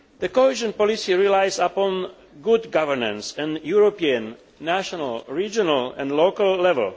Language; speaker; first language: English; non-native, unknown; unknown